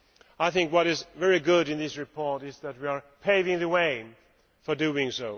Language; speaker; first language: English; non-native, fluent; Swedish